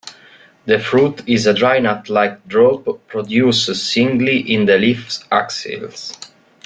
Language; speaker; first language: English; non-native, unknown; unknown